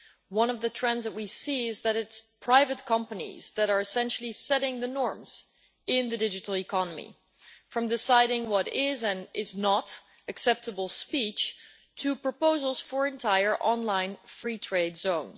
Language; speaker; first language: English; non-native, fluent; Dutch